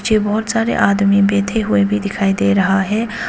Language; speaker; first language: Hindi; non-native, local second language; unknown